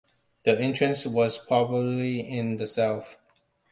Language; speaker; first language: English; non-native, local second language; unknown